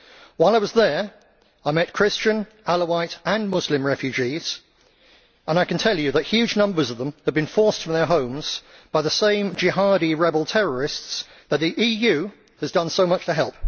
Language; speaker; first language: English; native; English